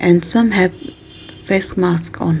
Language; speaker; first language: English; non-native, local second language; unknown